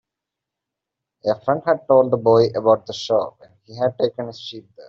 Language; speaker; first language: English; non-native, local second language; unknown